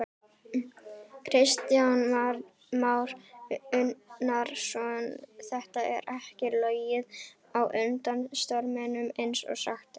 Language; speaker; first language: Icelandic; native; Icelandic